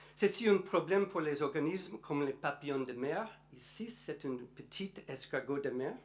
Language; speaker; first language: French; non-native, learner; English